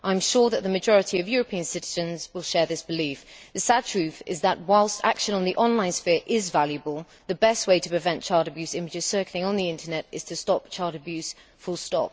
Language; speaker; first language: English; native; English